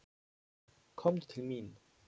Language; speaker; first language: Icelandic; non-native, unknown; Polish